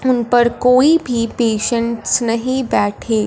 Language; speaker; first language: Hindi; non-native, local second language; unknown